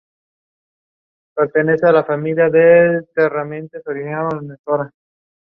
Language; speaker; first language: English; non-native, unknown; Spanish